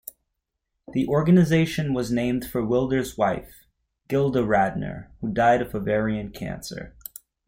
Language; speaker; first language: English; native; English